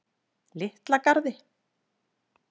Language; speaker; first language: Icelandic; native; Icelandic